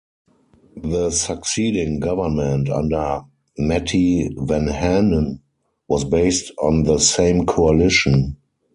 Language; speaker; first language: English; non-native, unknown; German